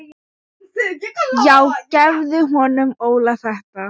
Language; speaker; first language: Icelandic; non-native, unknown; Thai